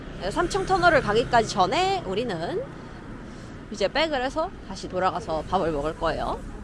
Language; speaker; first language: Korean; native; Korean